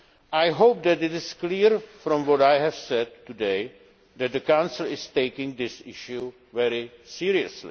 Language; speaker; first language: English; non-native, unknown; Czech